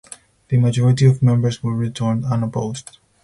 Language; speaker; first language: English; non-native, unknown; Spanish